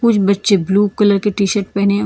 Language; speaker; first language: Hindi; non-native, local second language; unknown